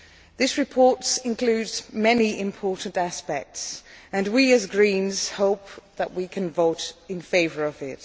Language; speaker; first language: English; non-native, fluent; Dutch